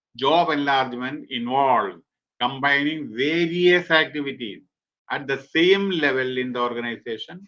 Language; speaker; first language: English; non-native, local second language; Malayalam